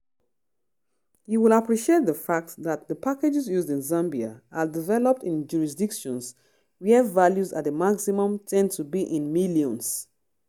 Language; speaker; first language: English; non-native, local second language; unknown